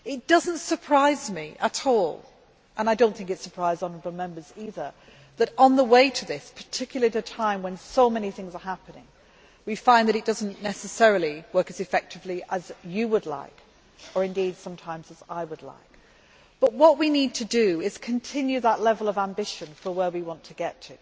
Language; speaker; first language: English; native; English